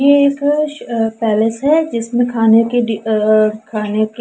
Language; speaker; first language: Hindi; non-native, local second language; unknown